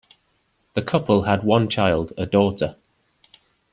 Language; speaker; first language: English; native; English